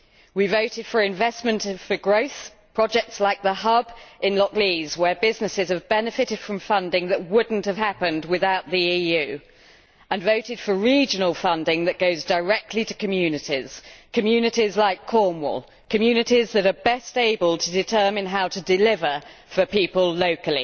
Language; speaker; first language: English; native; English